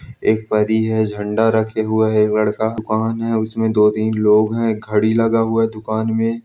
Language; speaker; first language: Hindi; non-native, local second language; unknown